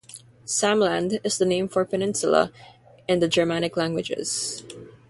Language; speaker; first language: English; non-native, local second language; Filipino